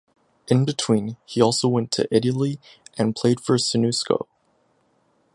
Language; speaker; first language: English; native; English